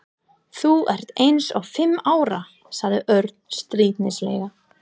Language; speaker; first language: Icelandic; non-native, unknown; English